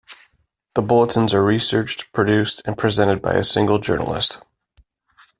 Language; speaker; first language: English; native; English